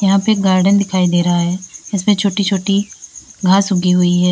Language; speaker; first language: Hindi; native; Hindi